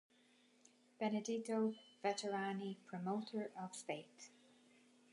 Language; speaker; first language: English; native; English